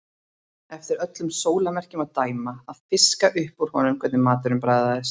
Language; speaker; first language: Icelandic; native; Icelandic